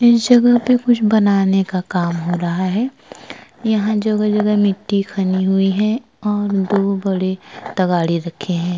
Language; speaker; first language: Hindi; native; Hindi